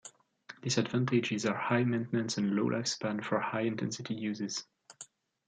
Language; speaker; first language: English; non-native, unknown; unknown